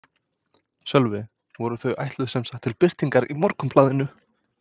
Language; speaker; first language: Icelandic; non-native, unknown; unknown